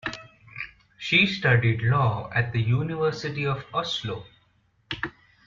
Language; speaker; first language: English; non-native, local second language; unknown